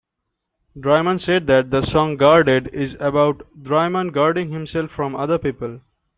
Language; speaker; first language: English; non-native, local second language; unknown